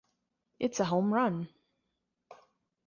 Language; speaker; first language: English; native; English